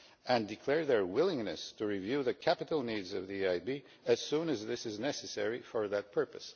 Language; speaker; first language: English; non-native, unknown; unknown